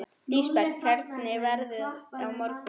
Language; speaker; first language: Icelandic; non-native, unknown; German